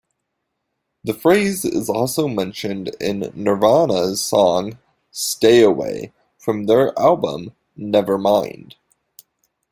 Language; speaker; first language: English; native; English